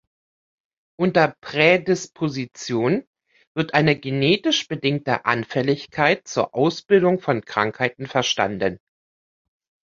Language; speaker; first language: German; native; German